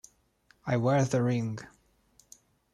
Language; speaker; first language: English; non-native, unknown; Russian